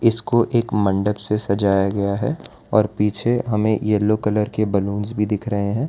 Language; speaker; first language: Hindi; non-native, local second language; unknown